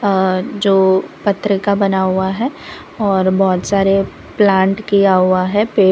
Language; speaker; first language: Hindi; non-native, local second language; Gujarati